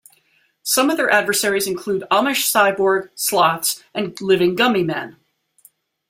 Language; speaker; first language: English; native; English